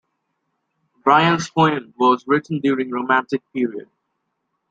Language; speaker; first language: English; native; English